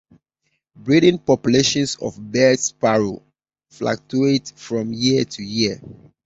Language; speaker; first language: English; native; English